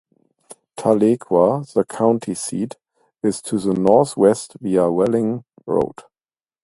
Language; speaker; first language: English; non-native, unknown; German